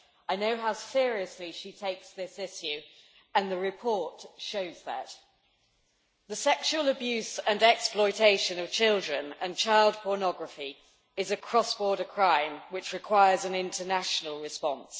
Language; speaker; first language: English; native; English